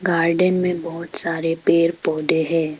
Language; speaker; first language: Hindi; non-native, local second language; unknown